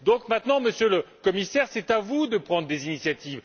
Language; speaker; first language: French; native; French